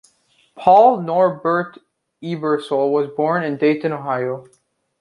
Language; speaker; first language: English; native; English